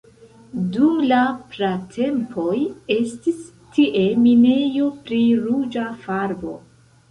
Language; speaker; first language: Esperanto; non-native, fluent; Central Kurdish